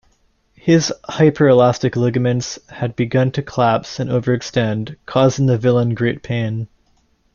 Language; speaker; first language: English; native; English